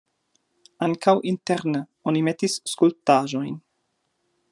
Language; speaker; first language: Esperanto; non-native, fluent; German